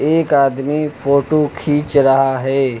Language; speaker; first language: Hindi; native; Hindi